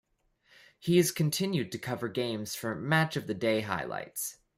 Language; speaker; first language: English; native; English